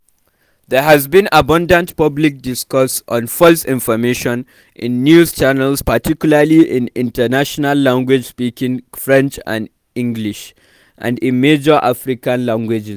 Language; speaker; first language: English; non-native, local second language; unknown